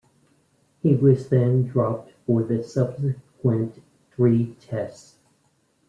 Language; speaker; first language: English; native; English